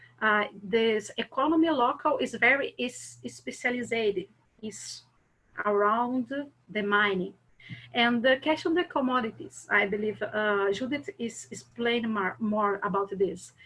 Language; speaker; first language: English; non-native, learner; Portuguese